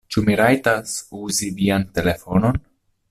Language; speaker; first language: Esperanto; non-native, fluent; Italian